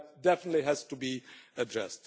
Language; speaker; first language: English; non-native, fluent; Czech